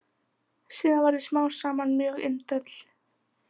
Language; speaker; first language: Icelandic; native; Icelandic